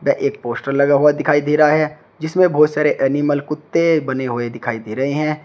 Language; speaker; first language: Hindi; native; Hindi